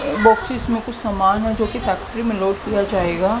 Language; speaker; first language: Hindi; native; Hindi